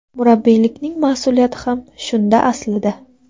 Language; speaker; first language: Uzbek; native; Uzbek